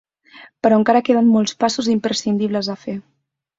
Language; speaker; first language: Catalan; native; Catalan